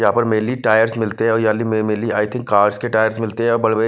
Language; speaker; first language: Hindi; non-native, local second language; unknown